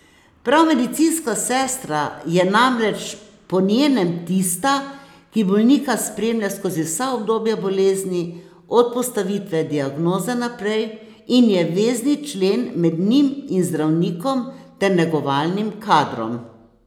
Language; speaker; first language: Slovenian; native; Slovenian